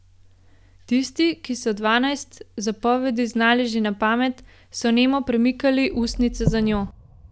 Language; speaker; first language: Slovenian; native; Slovenian